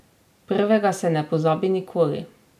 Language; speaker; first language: Slovenian; native; Slovenian